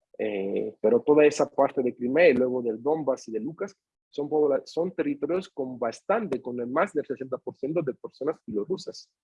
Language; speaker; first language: Spanish; non-native, fluent; Italian